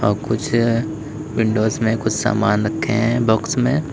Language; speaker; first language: Hindi; native; Hindi